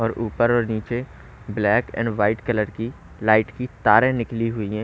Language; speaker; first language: Hindi; native; Hindi